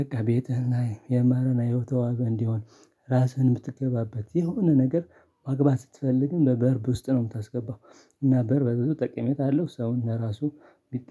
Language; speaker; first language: Amharic; non-native, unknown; Tigrinya